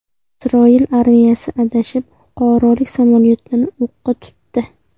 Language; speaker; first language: Uzbek; native; Uzbek